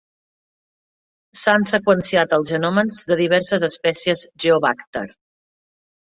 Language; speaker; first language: Catalan; native; Catalan